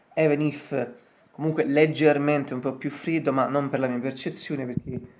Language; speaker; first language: Italian; native; Italian